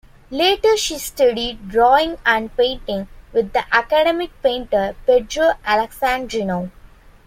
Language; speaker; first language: English; non-native, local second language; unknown